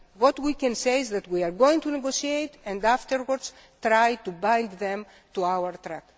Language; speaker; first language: English; non-native, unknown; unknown